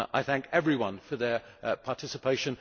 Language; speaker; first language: English; native; English